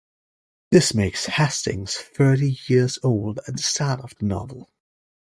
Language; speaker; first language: English; native; English